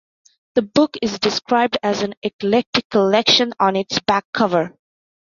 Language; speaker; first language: English; non-native, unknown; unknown